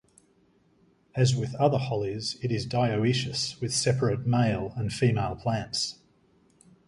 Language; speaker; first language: English; native; English